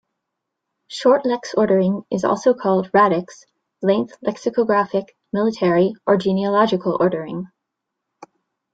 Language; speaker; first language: English; native; English